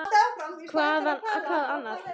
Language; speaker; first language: Icelandic; native; Icelandic